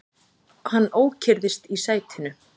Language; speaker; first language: Icelandic; native; Icelandic